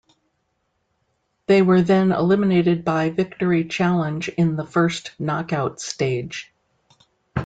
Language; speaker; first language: English; native; English